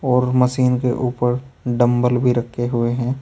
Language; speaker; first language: Hindi; native; Hindi